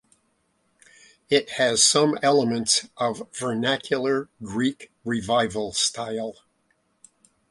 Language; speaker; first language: English; native; English